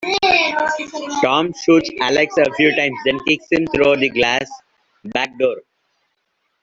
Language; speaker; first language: English; non-native, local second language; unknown